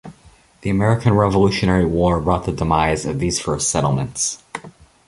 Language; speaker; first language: English; native; English